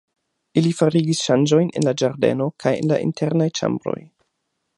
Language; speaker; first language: Esperanto; non-native, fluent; German